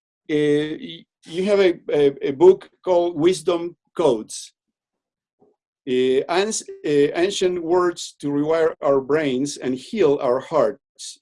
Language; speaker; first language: English; non-native, fluent; Spanish